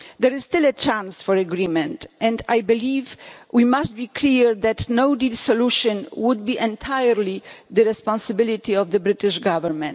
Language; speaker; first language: English; non-native, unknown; Polish